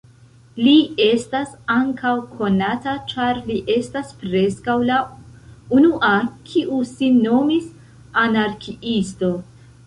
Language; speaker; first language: Esperanto; non-native, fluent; Central Kurdish